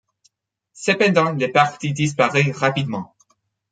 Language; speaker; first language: French; non-native, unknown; English